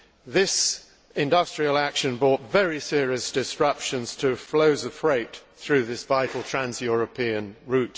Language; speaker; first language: English; native; English